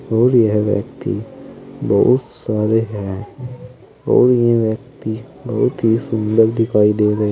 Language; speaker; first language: Hindi; native; Hindi